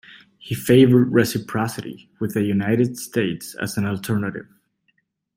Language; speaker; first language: English; native; English